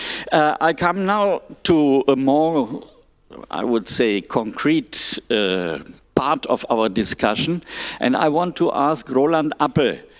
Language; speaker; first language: English; non-native, fluent; German